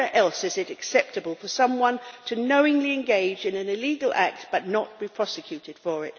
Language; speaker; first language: English; native; English